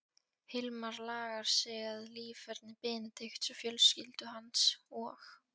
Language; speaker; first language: Icelandic; non-native, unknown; Polish